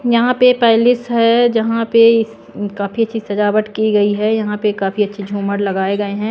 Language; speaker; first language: Hindi; non-native, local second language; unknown